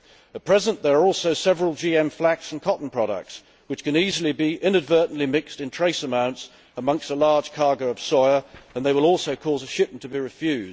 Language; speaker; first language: English; native; English